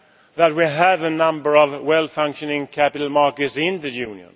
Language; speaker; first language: English; non-native, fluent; Swedish